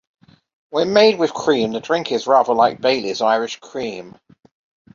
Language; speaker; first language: English; native; English